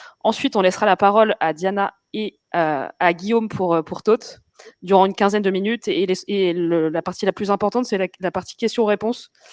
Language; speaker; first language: French; native; French